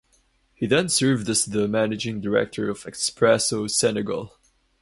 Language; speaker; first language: English; non-native, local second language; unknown